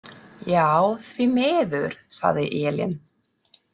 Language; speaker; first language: Icelandic; non-native, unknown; German